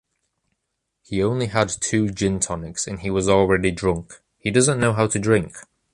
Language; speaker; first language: English; native; English